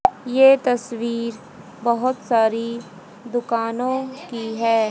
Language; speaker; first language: Hindi; native; Hindi